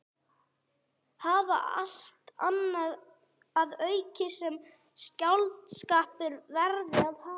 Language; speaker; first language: Icelandic; non-native, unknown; English